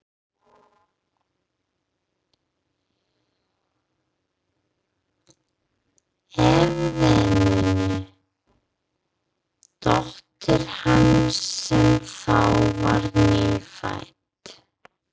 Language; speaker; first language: Icelandic; non-native, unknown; English